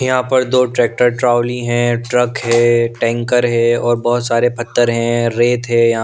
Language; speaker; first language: Hindi; non-native, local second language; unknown